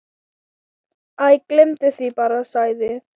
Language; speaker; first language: Icelandic; non-native, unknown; Thai